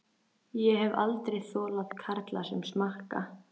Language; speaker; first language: Icelandic; native; Icelandic